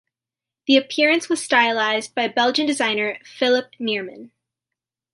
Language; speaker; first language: English; native; English